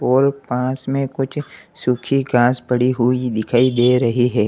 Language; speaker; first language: Hindi; native; Hindi